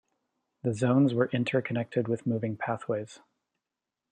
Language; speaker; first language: English; native; English